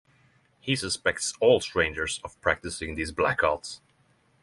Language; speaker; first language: English; non-native, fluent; Norwegian